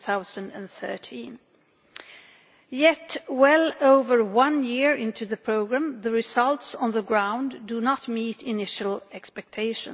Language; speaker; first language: English; non-native, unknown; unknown